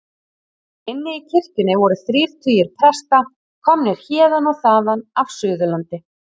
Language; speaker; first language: Icelandic; native; Icelandic